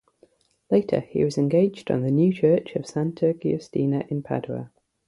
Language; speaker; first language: English; native; English